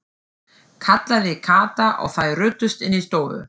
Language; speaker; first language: Icelandic; non-native, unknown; German